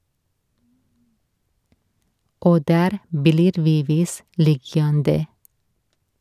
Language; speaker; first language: Norwegian; non-native, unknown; Persian